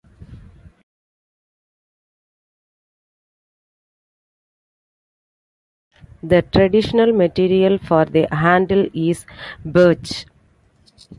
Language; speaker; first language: English; non-native, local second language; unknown